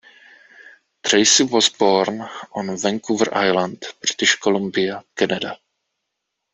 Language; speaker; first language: English; non-native, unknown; Czech